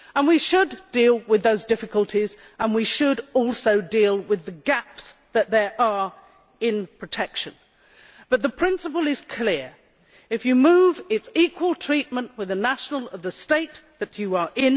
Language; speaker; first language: English; native; English